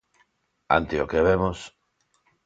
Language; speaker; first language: Galician; non-native, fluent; Spanish